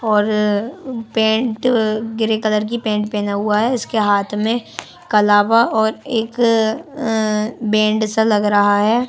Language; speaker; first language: Hindi; native; Hindi